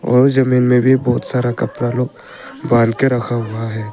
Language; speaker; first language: Hindi; early bilingual, other home language; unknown